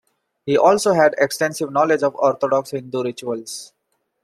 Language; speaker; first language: English; non-native, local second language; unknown